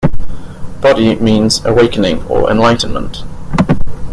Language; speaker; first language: English; native; English